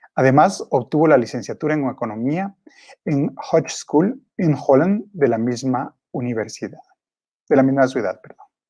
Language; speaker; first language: Spanish; native; Spanish